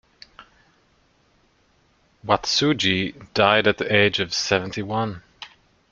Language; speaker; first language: English; non-native, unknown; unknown